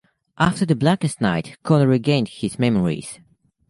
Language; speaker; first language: English; native; English